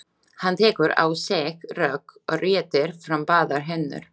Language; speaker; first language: Icelandic; non-native, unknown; Slovak